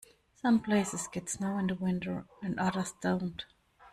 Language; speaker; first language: English; non-native, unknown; German